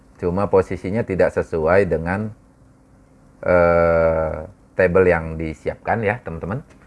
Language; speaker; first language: Indonesian; non-native, local second language; Sundanese